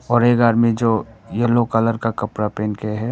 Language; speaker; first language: Hindi; non-native, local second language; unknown